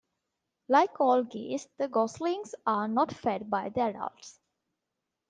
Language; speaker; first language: English; non-native, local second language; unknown